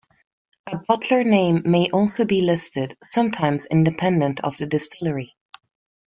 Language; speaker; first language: English; non-native, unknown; Spanish